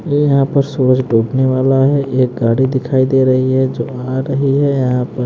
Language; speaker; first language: Hindi; native; Hindi